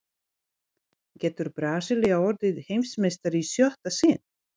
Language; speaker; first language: Icelandic; non-native, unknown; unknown